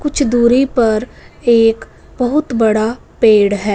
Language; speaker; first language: Hindi; non-native, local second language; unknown